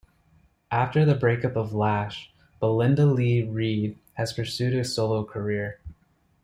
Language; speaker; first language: English; native; English